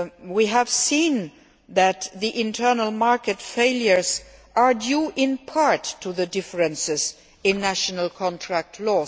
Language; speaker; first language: English; non-native, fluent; Luxembourgish